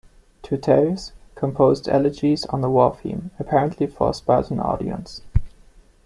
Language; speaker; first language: English; non-native, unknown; German